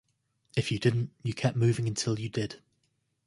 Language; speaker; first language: English; native; English